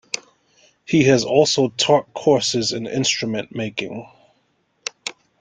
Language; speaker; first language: English; native; English